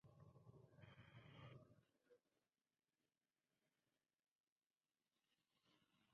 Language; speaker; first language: English; non-native, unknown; Spanish